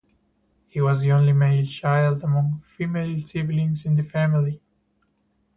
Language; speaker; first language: English; non-native, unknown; Spanish